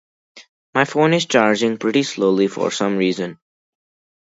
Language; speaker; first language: English; non-native, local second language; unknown